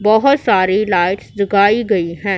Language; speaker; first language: Hindi; non-native, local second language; Punjabi